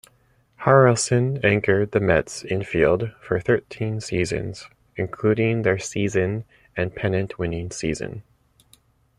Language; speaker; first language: English; native; English